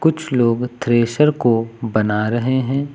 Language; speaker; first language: Hindi; native; Hindi